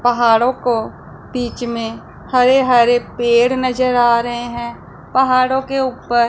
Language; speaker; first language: Hindi; non-native, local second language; Punjabi